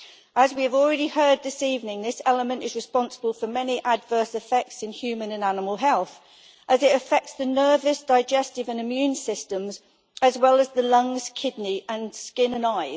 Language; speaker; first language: English; native; English